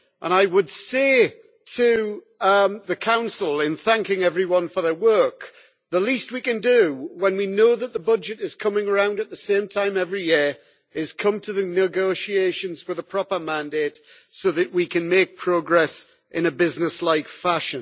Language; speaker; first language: English; native; English